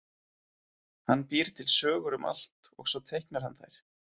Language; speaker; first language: Icelandic; native; Icelandic